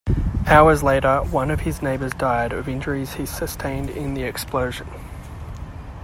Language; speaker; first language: English; native; English